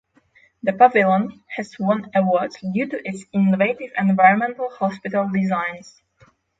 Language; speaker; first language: English; non-native, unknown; Polish